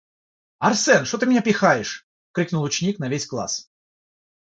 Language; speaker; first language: Russian; non-native, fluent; Georgian